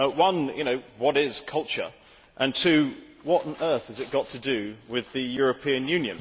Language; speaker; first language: English; native; English